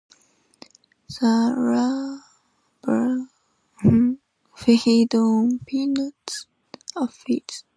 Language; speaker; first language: English; non-native, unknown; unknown